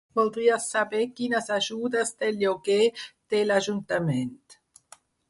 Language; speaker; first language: Catalan; non-native, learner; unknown